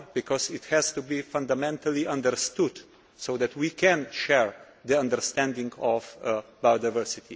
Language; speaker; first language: English; non-native, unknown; Slovenian